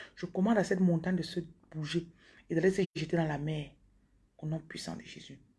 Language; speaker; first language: French; non-native, local second language; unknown